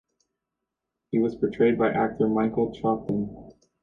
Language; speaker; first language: English; native; English